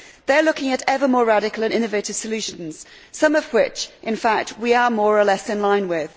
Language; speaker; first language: English; native; English